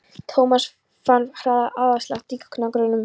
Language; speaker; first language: Icelandic; non-native, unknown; Polish